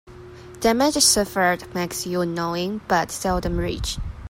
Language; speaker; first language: English; non-native, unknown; Chinese